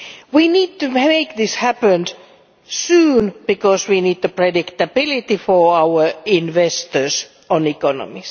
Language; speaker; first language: English; non-native, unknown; Finnish